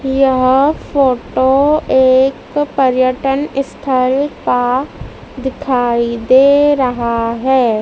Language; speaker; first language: Hindi; native; Hindi